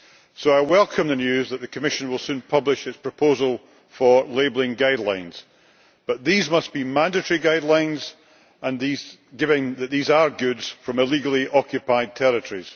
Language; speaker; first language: English; native; English